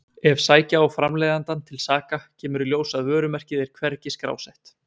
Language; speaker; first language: Icelandic; native; Icelandic